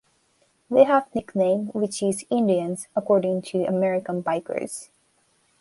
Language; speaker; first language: English; non-native, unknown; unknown